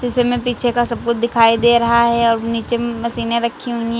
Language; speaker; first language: Hindi; native; Hindi